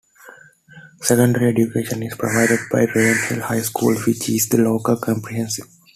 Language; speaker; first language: English; non-native, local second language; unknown